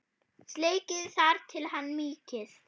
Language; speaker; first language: Icelandic; non-native, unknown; German